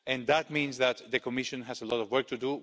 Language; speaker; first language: English; non-native, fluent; Spanish